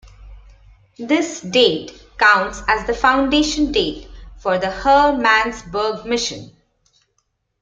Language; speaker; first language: English; non-native, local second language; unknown